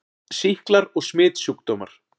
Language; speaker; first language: Icelandic; native; Icelandic